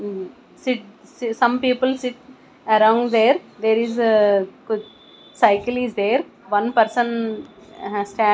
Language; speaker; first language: English; non-native, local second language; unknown